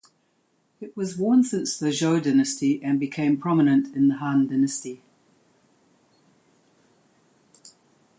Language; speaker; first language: English; native; English